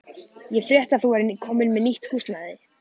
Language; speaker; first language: Icelandic; native; Icelandic